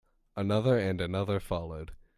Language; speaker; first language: English; native; English